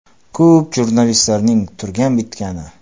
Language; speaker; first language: Uzbek; non-native, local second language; Kara-Kalpak